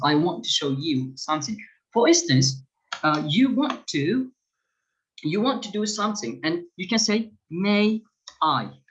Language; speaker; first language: English; non-native, fluent; Turkish